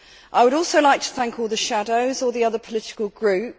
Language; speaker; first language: English; native; English